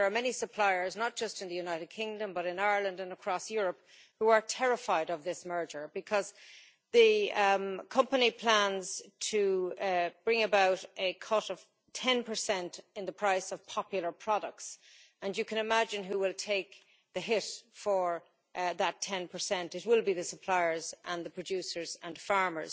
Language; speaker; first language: English; native; English